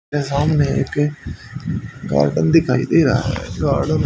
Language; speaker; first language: Hindi; native; Hindi